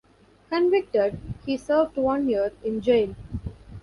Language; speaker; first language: English; non-native, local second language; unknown